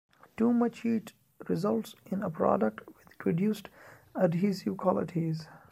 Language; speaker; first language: English; non-native, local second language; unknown